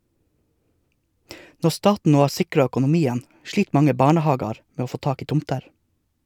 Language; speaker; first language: Norwegian; native; Norwegian